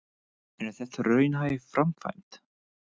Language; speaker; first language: Icelandic; non-native, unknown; English